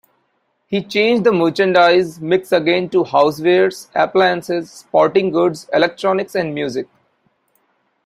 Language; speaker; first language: English; non-native, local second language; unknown